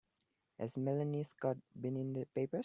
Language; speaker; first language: English; non-native, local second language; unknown